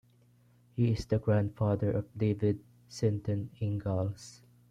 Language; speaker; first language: English; non-native, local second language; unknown